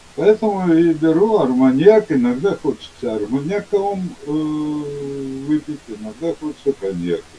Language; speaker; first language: Russian; non-native, local second language; Georgian